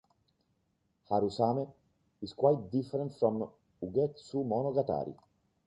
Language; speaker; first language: English; non-native, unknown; Italian